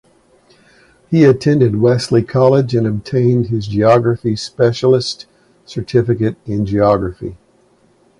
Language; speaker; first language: English; native; English